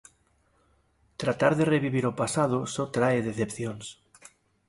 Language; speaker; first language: Galician; native; Galician